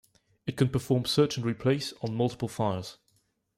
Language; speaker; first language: English; non-native, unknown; French